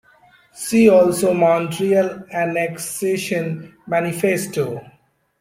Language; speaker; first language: English; non-native, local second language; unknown